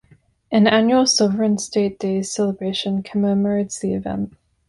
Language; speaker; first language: English; non-native, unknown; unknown